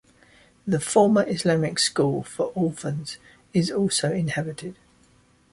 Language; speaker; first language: English; native; English